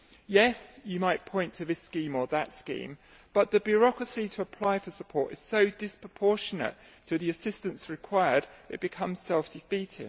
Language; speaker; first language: English; native; English